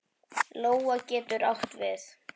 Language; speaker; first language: Icelandic; native; Icelandic